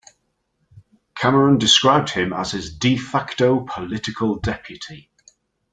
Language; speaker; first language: English; native; English